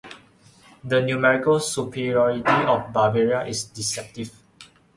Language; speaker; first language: English; non-native, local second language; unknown